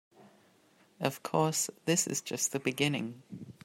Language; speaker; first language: English; native; English